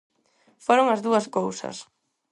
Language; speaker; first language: Galician; non-native, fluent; Spanish